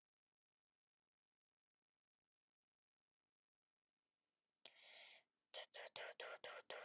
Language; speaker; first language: Icelandic; non-native, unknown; Polish